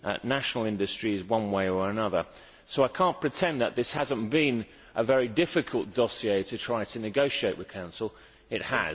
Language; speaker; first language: English; native; English